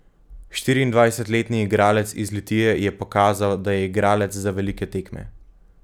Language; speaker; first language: Slovenian; native; Slovenian